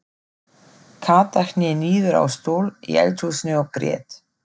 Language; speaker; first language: Icelandic; non-native, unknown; German